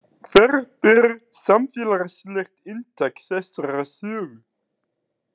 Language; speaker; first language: Icelandic; native; Icelandic